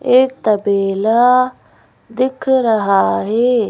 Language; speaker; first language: Hindi; native; Hindi